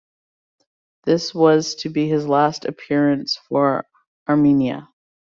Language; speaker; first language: English; native; English